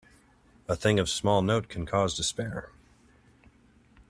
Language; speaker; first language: English; native; English